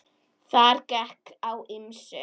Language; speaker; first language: Icelandic; native; Icelandic